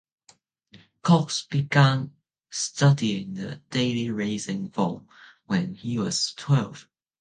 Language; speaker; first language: English; non-native, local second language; Cantonese